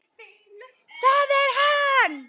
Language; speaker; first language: Icelandic; native; Icelandic